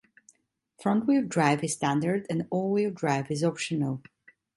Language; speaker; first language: English; non-native, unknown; Italian